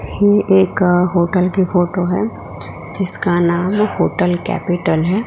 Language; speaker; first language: Hindi; non-native, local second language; Gujarati